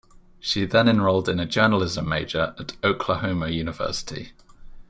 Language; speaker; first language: English; native; English